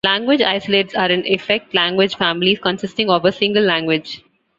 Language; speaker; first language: English; non-native, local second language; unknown